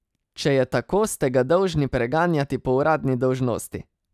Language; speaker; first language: Slovenian; native; Slovenian